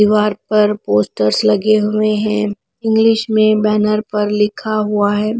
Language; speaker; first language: Hindi; non-native, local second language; Punjabi